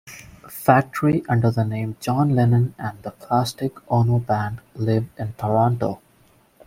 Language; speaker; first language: English; non-native, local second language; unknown